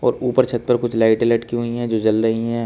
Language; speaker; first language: Hindi; native; Hindi